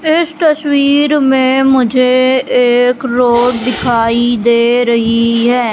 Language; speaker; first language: Hindi; native; Hindi